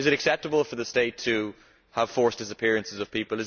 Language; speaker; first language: English; native; English